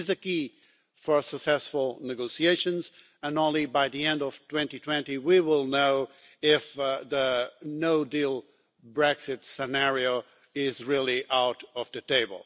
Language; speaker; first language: English; non-native, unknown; Portuguese